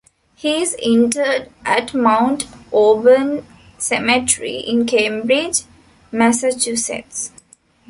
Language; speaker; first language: English; non-native, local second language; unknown